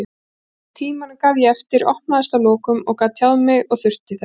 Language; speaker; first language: Icelandic; native; Icelandic